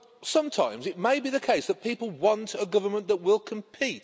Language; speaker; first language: English; native; English